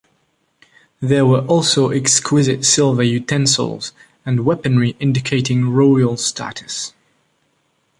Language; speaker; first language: English; non-native, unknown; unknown